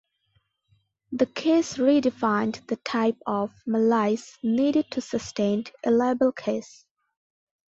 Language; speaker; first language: English; non-native, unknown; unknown